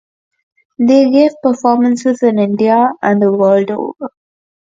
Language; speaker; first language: English; non-native, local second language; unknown